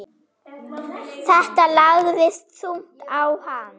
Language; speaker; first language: Icelandic; non-native, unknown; German